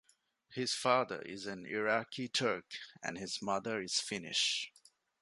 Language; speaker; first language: English; non-native, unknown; Divehi